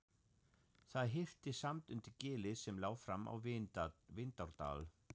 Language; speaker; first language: Icelandic; non-native, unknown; German